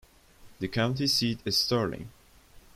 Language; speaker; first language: English; non-native, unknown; Turkish